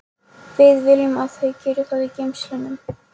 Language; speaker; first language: Icelandic; non-native, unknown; Polish